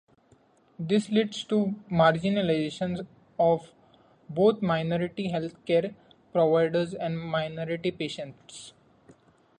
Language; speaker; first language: English; non-native, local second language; Marathi